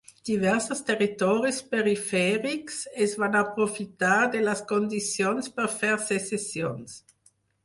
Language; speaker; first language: Catalan; non-native, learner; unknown